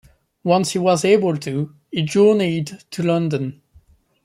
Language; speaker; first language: English; non-native, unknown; French